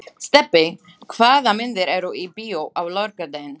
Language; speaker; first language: Icelandic; non-native, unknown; Slovak